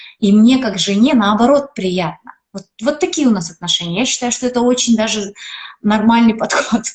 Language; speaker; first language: Russian; native; Russian